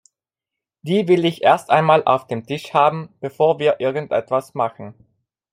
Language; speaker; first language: German; non-native, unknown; Italian